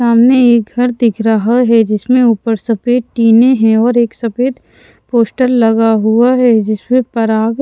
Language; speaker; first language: Hindi; non-native, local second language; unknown